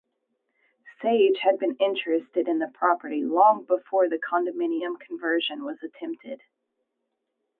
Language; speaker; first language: English; native; English